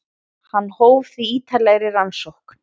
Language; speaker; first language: Icelandic; native; Icelandic